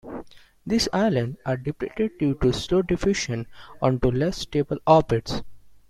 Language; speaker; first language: English; non-native, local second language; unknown